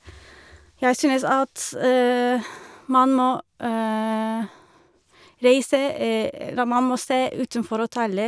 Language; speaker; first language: Norwegian; non-native, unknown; Turkish